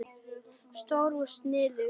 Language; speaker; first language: Icelandic; native; Icelandic